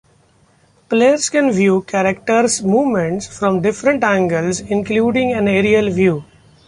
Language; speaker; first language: English; non-native, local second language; Marathi